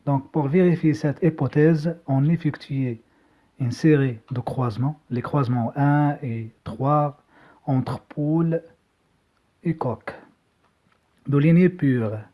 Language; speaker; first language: French; non-native, local second language; Arabic